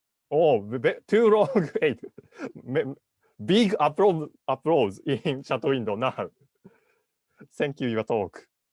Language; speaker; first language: English; non-native, learner; Japanese